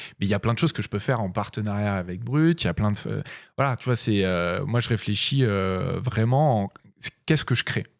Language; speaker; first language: French; native; French